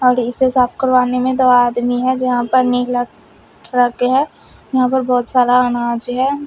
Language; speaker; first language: Hindi; native; Hindi